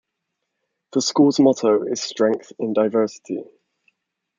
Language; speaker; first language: English; native; English